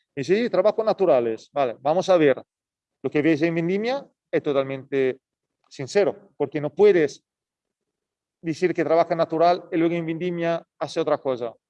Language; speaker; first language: Spanish; non-native, fluent; Italian